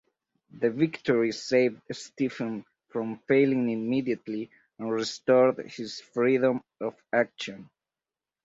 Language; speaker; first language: English; native; English